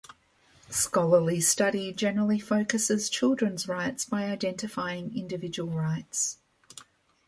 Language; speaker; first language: English; native; English